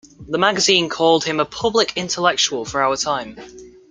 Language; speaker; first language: English; native; English